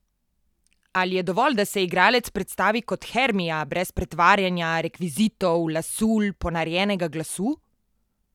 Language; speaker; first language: Slovenian; native; Slovenian